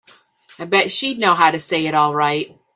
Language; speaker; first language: English; native; English